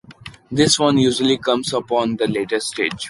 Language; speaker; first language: English; non-native, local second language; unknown